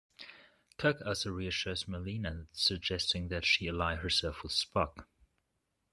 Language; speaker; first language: English; non-native, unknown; German